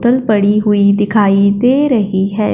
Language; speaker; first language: Hindi; non-native, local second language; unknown